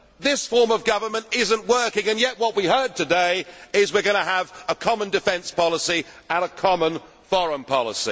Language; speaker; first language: English; native; English